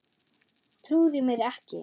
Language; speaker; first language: Icelandic; non-native, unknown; German